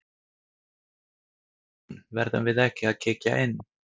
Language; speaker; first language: Icelandic; non-native, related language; Swedish